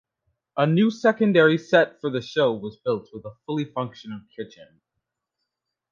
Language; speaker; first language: English; native; English